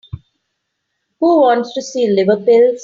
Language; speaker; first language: English; non-native, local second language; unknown